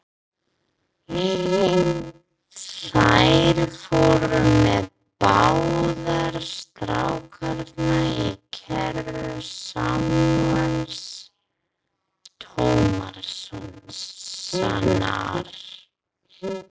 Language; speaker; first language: Icelandic; non-native, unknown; English